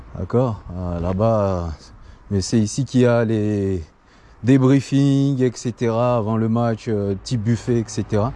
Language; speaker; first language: French; non-native, local second language; Comorian